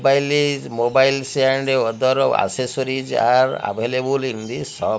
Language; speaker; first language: English; non-native, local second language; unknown